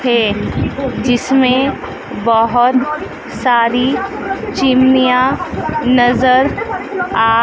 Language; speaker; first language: Hindi; native; Hindi